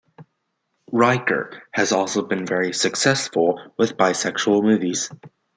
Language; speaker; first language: English; native; English